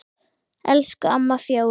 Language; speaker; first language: Icelandic; native; Icelandic